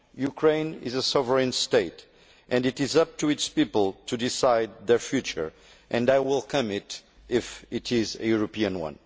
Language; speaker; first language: English; non-native, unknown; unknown